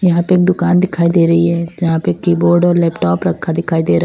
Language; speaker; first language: Hindi; native; Hindi